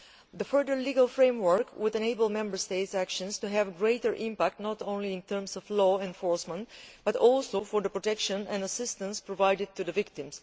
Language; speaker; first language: English; non-native, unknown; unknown